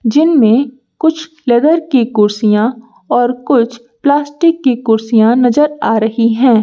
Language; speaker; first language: Hindi; native; Hindi